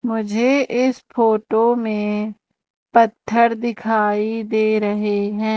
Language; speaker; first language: Hindi; native; Hindi